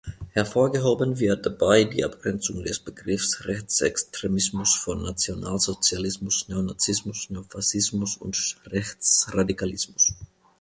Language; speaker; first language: German; non-native, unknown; Finnish